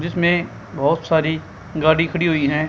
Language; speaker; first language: Hindi; native; Hindi